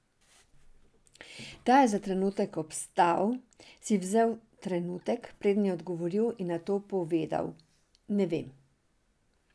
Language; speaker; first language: Slovenian; non-native, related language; Serbian